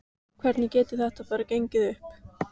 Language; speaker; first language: Icelandic; native; Icelandic